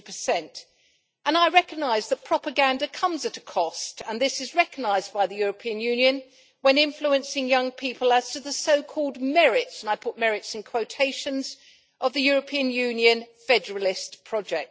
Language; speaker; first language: English; native; English